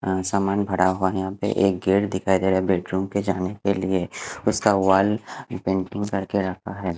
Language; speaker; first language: Hindi; non-native, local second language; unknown